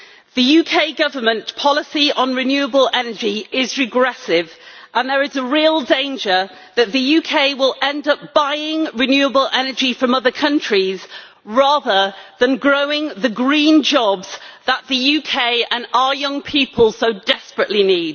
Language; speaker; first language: English; native; English